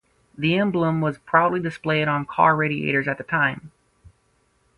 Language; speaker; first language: English; native; English